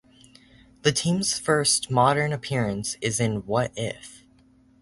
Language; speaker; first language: English; native; English